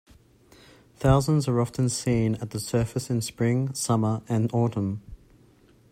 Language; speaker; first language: English; native; English